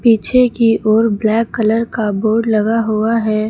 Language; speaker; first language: Hindi; native; Hindi